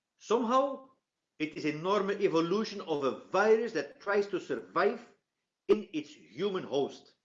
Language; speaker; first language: English; non-native, fluent; Dutch